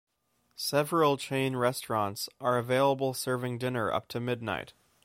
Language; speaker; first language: English; native; English